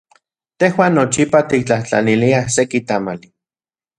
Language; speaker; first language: Central Puebla Nahuatl; non-native, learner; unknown